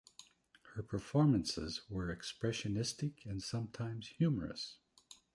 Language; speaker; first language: English; native; English